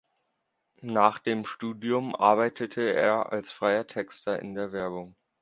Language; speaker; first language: German; native; German